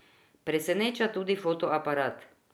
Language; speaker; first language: Slovenian; non-native, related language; Croatian